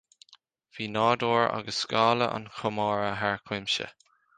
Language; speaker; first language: Irish; native; Irish